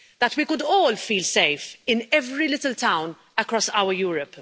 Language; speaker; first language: English; non-native, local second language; Maltese